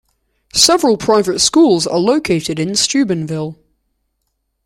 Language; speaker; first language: English; native; English